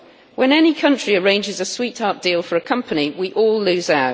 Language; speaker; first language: English; native; English